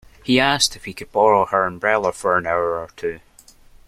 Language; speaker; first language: English; native; English